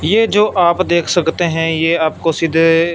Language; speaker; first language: Hindi; non-native, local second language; Punjabi